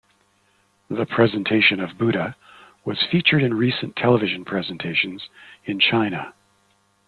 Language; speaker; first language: English; native; English